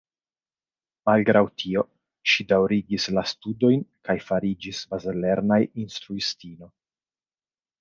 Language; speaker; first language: Esperanto; non-native, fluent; Italian